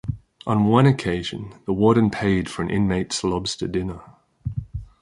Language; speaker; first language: English; native; English